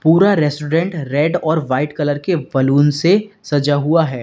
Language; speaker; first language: Hindi; native; Hindi